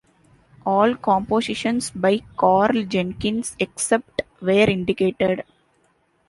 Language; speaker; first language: English; non-native, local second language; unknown